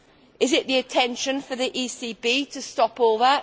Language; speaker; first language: English; native; English